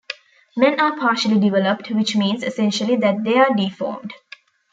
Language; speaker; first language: English; non-native, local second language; Tamil